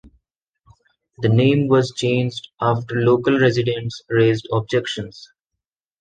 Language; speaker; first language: English; non-native, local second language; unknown